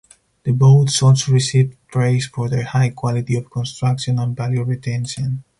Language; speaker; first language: English; non-native, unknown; Spanish